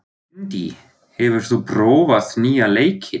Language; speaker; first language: Icelandic; non-native, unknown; German